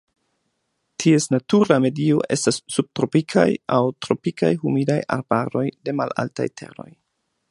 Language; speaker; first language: Esperanto; non-native, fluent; German